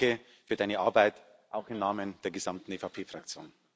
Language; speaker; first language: German; native; German